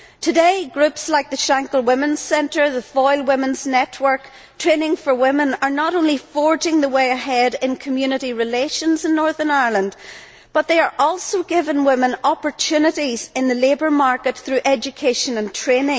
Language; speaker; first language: English; native; English